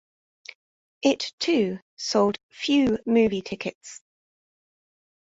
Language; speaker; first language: English; native; English